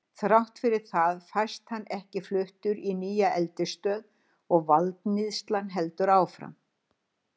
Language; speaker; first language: Icelandic; native; Icelandic